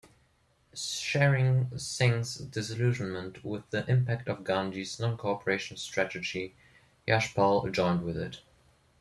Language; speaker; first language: English; non-native, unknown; German